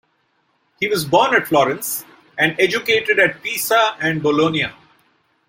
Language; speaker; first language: English; non-native, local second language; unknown